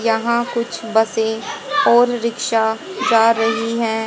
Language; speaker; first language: Hindi; native; Hindi